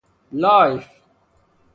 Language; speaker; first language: English; non-native, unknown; Persian